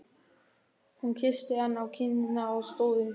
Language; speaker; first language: Icelandic; non-native, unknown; German